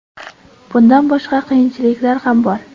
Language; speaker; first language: Uzbek; non-native, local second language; Kara-Kalpak